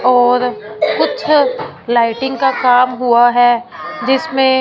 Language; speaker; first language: Hindi; non-native, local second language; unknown